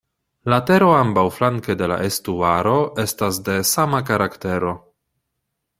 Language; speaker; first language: Esperanto; non-native, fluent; Polish